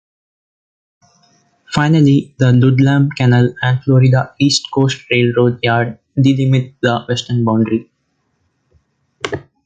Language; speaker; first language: English; non-native, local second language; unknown